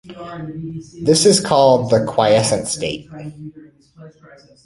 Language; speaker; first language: English; native; English